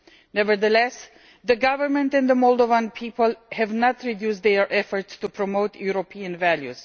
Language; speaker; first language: English; non-native, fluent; Romanian